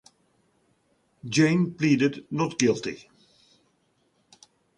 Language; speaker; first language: English; non-native, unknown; Dutch